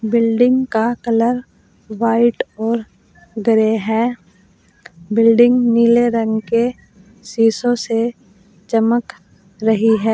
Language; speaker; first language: Hindi; native; Hindi